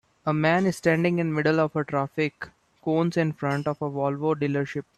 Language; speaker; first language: English; non-native, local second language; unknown